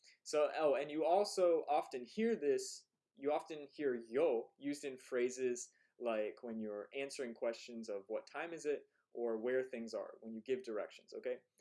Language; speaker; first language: English; native; English